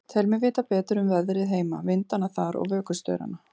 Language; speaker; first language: Icelandic; native; Icelandic